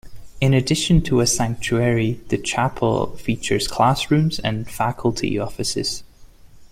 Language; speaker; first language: English; non-native, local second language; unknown